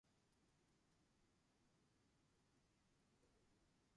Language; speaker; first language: English; non-native, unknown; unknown